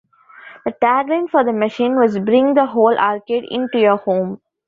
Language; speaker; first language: English; non-native, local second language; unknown